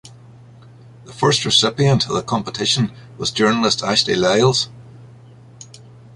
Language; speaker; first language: English; native; English